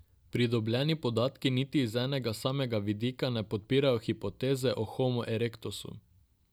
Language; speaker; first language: Slovenian; non-native, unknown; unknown